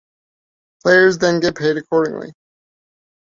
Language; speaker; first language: English; native; English